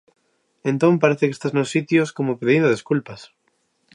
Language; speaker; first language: Galician; native; Galician